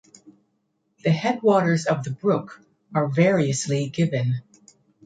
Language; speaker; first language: English; native; English